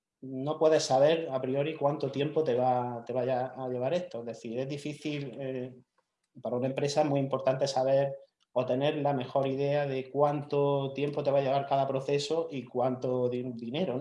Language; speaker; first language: Spanish; native; Spanish